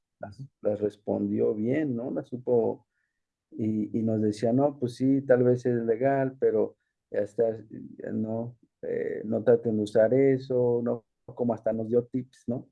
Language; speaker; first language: Spanish; early bilingual, heritage; Spanish